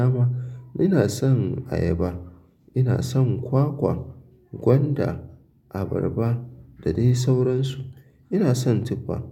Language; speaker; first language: Hausa; native; Hausa